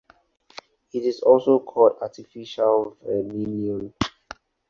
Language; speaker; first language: English; non-native, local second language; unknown